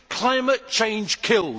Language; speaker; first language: English; native; English